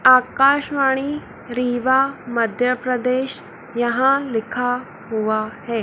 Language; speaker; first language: Hindi; native; Hindi